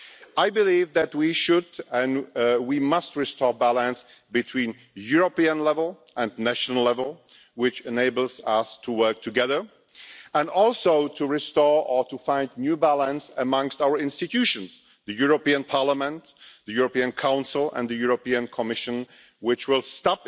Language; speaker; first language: English; non-native, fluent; Czech